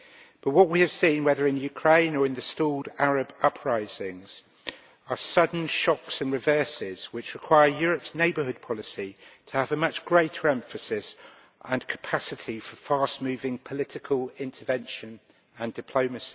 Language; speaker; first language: English; native; English